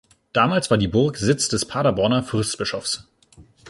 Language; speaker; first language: German; native; German